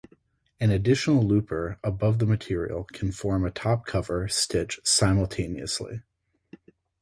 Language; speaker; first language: English; native; English